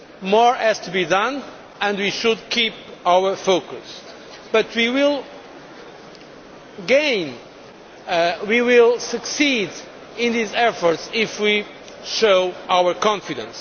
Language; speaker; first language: English; non-native, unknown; Portuguese